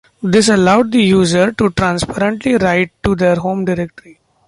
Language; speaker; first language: English; non-native, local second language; Marathi